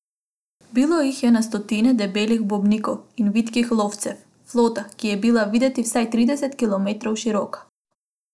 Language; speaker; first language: Slovenian; non-native, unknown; Macedonian